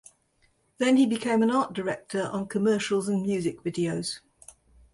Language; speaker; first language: English; native; English